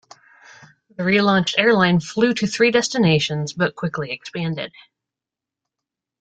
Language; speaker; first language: English; native; English